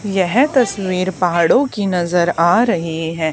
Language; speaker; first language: Hindi; native; Hindi